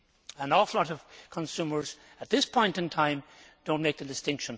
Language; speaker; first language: English; native; English